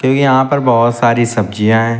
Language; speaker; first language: Hindi; native; Hindi